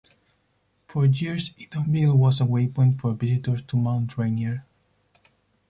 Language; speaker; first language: English; non-native, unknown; Spanish